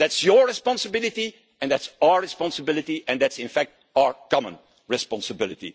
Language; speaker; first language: English; non-native, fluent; Dutch